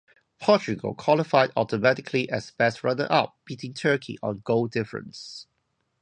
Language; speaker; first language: English; non-native, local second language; Cantonese